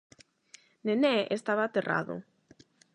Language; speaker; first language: Galician; non-native, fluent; Spanish